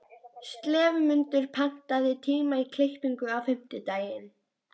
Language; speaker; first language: Icelandic; native; Icelandic